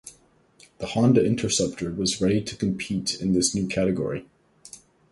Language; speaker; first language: English; native; English